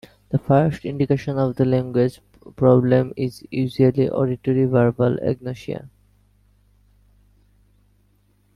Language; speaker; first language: English; non-native, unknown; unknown